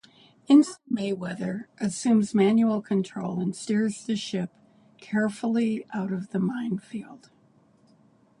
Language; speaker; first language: English; native; English